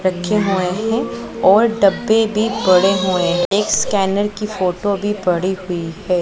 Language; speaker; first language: Hindi; non-native, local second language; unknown